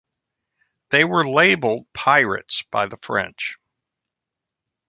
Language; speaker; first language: English; native; English